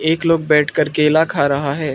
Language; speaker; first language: Hindi; non-native, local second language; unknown